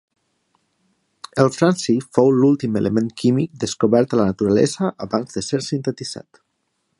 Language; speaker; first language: Catalan; non-native, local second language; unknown